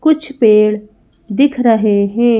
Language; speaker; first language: Hindi; native; Hindi